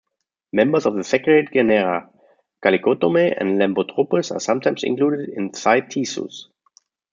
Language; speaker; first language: English; non-native, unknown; German